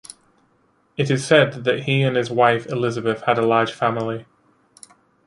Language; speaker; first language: English; native; English